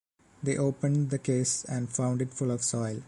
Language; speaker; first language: English; non-native, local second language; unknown